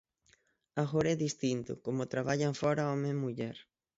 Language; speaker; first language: Galician; native; Galician